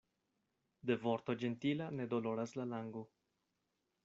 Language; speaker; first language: Esperanto; non-native, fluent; Spanish